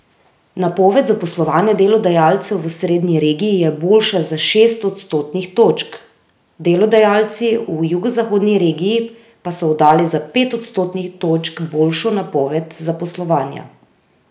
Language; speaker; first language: Slovenian; native; Slovenian